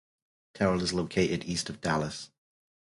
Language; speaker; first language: English; native; English